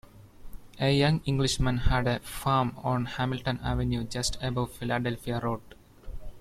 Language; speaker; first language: English; non-native, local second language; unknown